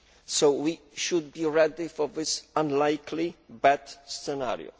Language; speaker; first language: English; non-native, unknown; Polish